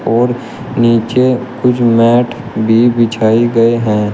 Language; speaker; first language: Hindi; native; Hindi